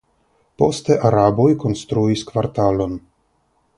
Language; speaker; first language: Esperanto; non-native, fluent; Russian